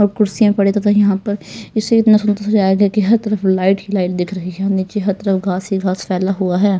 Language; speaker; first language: Hindi; non-native, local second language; Punjabi